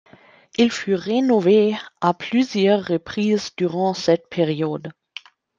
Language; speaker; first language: French; non-native, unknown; German